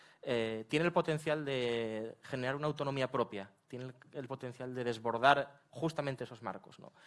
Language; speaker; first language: Spanish; native; Spanish